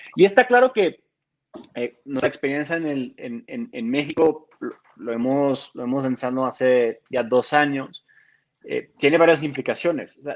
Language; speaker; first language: Spanish; non-native, fluent; French